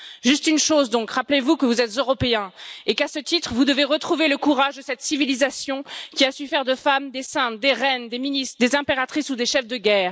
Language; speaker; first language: French; native; French